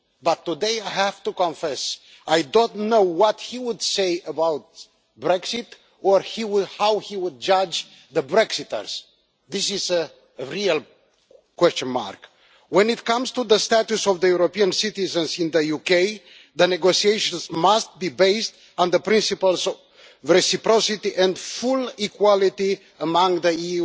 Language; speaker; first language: English; non-native, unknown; Romanian